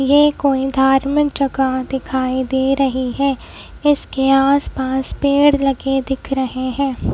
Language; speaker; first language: Hindi; native; Hindi